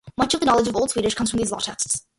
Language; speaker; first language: English; early bilingual, other home language; Malayalam